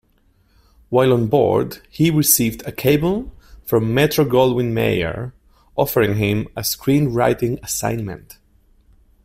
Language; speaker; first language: English; non-native, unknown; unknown